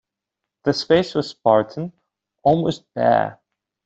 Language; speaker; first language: English; non-native, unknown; Dutch